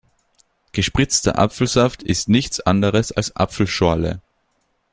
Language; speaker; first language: German; native; German